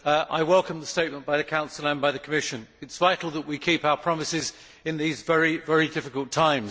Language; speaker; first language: English; native; English